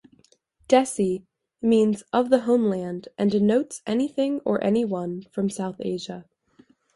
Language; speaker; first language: English; native; English